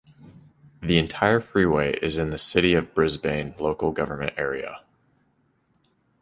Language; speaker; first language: English; native; English